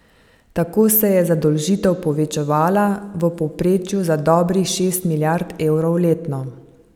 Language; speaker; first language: Slovenian; native; Slovenian